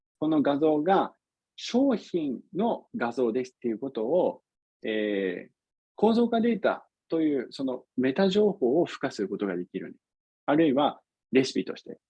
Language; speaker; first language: Japanese; non-native, fluent; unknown